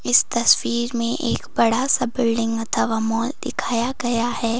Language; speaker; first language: Hindi; non-native, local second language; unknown